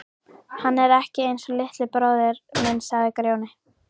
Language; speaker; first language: Icelandic; native; Icelandic